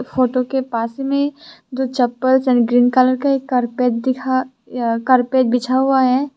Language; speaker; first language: Hindi; non-native, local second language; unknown